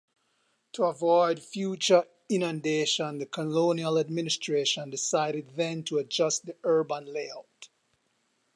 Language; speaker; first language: English; native; English